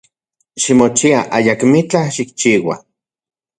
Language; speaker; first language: Central Puebla Nahuatl; non-native, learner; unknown